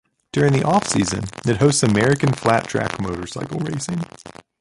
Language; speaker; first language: English; native; English